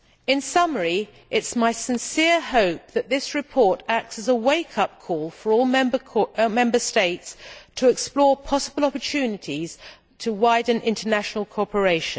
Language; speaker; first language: English; native; English